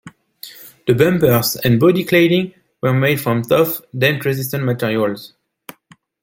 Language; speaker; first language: English; non-native, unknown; French